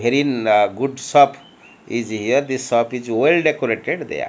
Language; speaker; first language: English; non-native, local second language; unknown